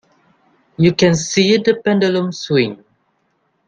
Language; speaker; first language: English; non-native, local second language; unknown